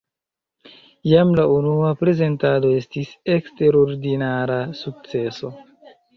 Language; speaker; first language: Esperanto; non-native, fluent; Chinese